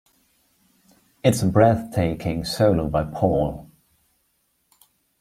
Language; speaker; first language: English; non-native, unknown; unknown